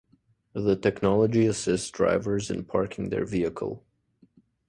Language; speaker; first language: English; native; English